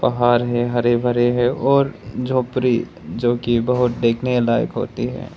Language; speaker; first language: Hindi; non-native, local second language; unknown